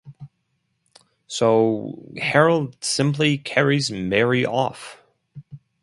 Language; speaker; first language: English; non-native, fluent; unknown